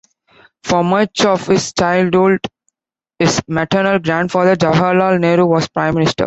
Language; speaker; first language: English; non-native, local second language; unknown